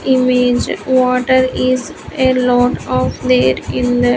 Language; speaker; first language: English; non-native, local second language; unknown